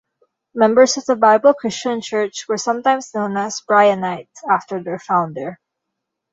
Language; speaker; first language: English; non-native, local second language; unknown